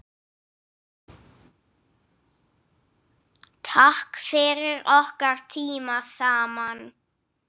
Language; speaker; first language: Icelandic; non-native, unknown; English